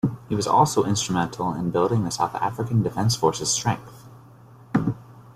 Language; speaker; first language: English; native; English